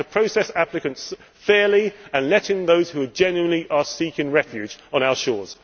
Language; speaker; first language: English; native; English